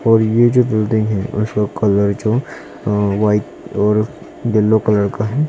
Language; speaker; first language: Hindi; non-native, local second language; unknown